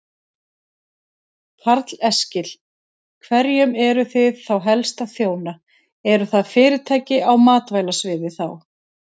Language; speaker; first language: Icelandic; native; Icelandic